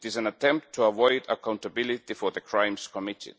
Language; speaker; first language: English; non-native, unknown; Estonian